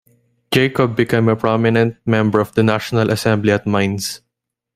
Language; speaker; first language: English; non-native, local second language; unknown